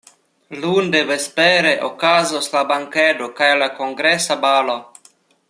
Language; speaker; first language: Esperanto; non-native, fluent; Russian